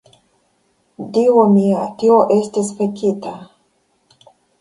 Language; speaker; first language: Esperanto; non-native, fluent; Russian